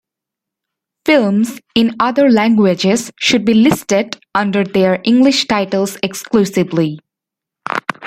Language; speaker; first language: English; native; English